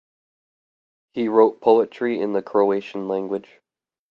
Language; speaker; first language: English; native; English